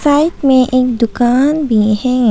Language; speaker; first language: Hindi; non-native, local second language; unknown